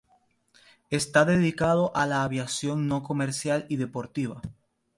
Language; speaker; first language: Spanish; native; Spanish